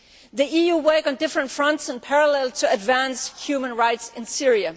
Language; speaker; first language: English; non-native, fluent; Danish